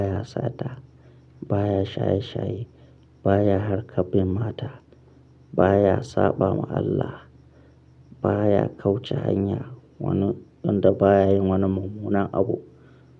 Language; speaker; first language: Hausa; non-native, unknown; Akan